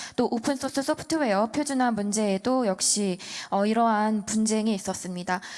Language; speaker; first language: Korean; native; Korean